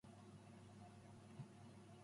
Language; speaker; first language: English; non-native, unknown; Japanese